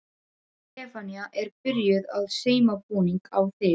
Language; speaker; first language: Icelandic; non-native, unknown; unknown